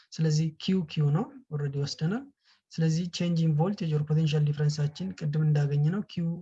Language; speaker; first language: English; non-native, local second language; Amharic